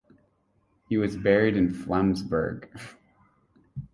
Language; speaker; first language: English; native; English